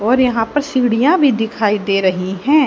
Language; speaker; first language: Hindi; native; Hindi